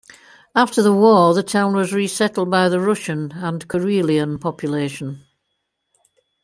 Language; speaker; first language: English; native; English